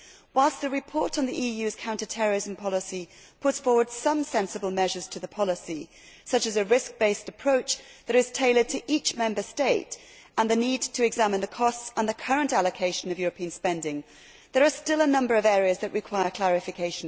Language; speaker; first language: English; native; English